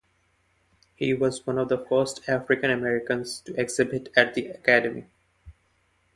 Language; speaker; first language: English; non-native, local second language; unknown